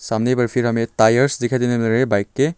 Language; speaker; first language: Hindi; non-native, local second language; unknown